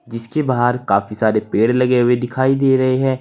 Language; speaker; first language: Hindi; native; Hindi